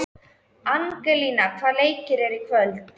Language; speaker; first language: Icelandic; native; Icelandic